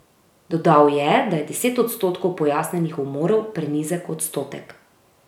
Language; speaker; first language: Slovenian; native; Slovenian